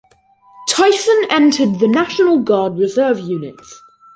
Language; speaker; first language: English; native; English